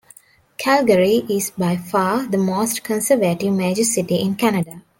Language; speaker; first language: English; non-native, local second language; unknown